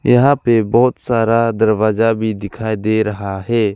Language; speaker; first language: Hindi; non-native, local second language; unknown